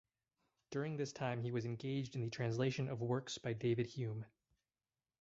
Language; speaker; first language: English; native; English